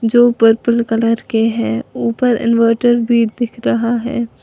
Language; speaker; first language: Hindi; native; Hindi